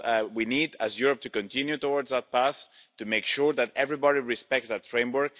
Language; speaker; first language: English; non-native, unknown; Spanish